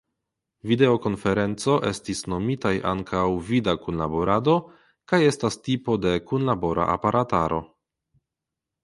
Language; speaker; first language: Esperanto; non-native, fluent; Polish